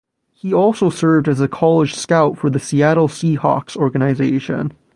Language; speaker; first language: English; native; English